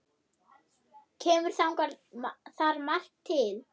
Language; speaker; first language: Icelandic; non-native, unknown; German